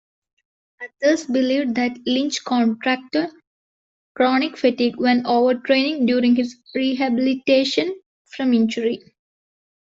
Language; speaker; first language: English; non-native, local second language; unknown